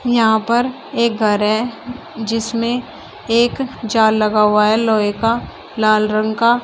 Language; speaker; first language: Hindi; native; Hindi